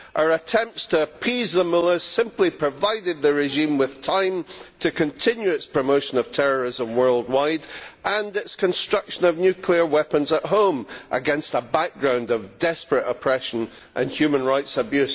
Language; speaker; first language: English; native; English